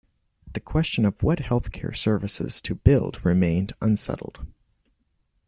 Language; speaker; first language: English; native; English